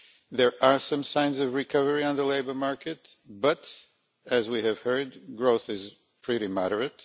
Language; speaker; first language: English; non-native, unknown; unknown